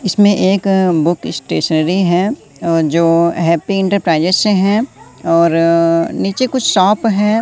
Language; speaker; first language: Hindi; native; Hindi